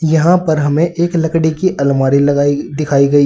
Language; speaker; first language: Hindi; native; Hindi